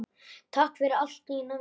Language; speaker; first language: Icelandic; native; Icelandic